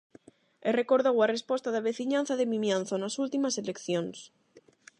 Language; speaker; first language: Galician; non-native, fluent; Spanish